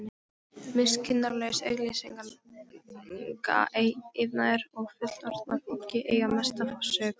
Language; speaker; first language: Icelandic; non-native, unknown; Polish